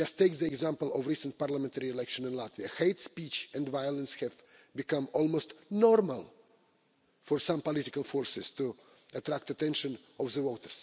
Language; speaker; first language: English; non-native, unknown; Russian